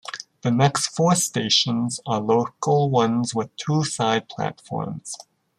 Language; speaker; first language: English; native; English